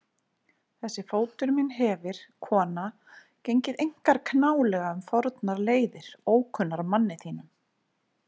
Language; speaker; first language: Icelandic; native; Icelandic